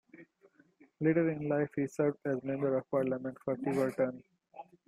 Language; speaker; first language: English; non-native, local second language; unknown